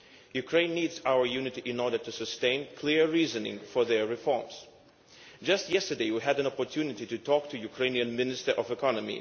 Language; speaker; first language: English; non-native, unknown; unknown